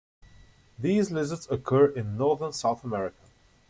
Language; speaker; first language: English; native; English